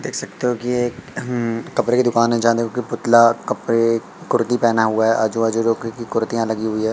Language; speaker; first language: Hindi; native; Hindi